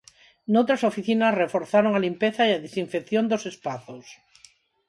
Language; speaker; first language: Galician; non-native, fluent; Spanish